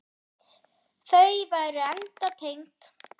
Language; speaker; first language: Icelandic; non-native, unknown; German